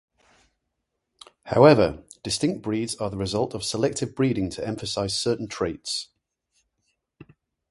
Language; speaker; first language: English; native; English